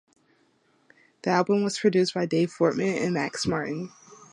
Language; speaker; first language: English; native; English